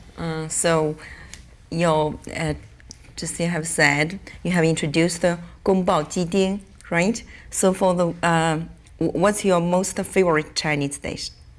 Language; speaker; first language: English; non-native, fluent; Chinese